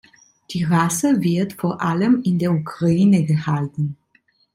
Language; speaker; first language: German; non-native, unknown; Italian